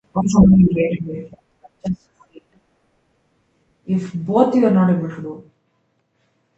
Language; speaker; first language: English; non-native, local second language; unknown